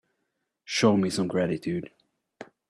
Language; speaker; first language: English; non-native, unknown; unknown